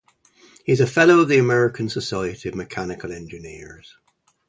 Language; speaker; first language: English; native; English